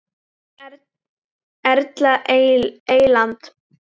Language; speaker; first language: Icelandic; native; Icelandic